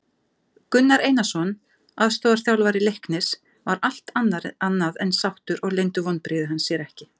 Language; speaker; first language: Icelandic; native; Icelandic